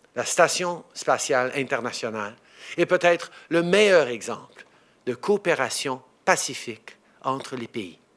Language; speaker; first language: French; early bilingual, heritage; French